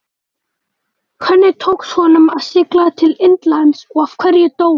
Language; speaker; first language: Icelandic; native; Icelandic